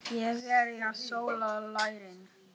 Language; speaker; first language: Icelandic; non-native, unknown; Czech